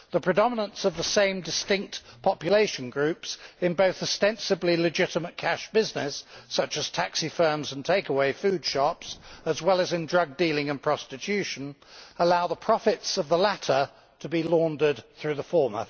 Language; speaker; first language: English; native; English